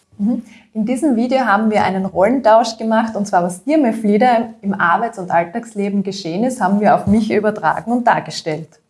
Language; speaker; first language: German; native; German